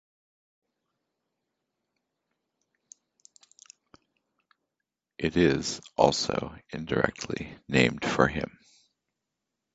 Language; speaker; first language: English; native; English